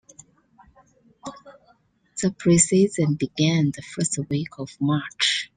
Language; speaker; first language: English; non-native, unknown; Chinese